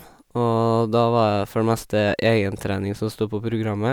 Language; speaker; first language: Norwegian; native; Norwegian